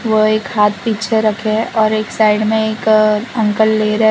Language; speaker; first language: Hindi; non-native, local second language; Gujarati